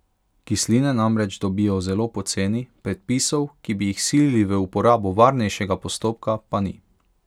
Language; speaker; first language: Slovenian; non-native, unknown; Hungarian